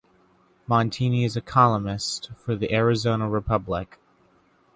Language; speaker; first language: English; native; English